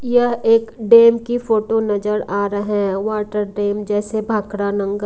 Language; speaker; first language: Hindi; non-native, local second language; Punjabi